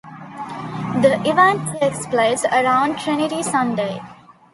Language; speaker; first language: English; non-native, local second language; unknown